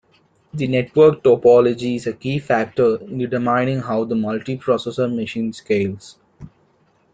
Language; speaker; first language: English; non-native, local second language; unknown